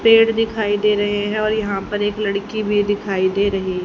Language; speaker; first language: Hindi; native; Hindi